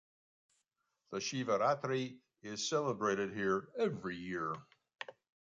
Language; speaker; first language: English; native; English